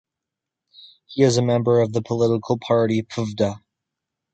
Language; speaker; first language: English; native; English